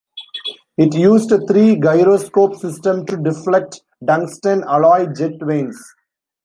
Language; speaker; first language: English; non-native, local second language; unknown